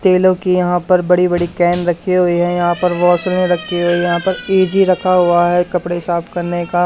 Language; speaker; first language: Hindi; native; Hindi